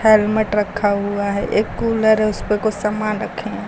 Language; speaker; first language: Hindi; native; Hindi